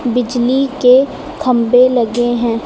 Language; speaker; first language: Hindi; native; Hindi